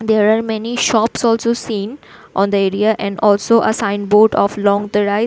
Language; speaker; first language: English; non-native, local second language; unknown